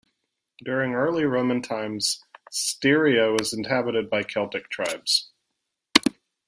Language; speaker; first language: English; native; English